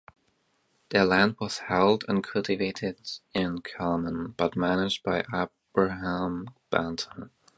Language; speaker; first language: English; native; English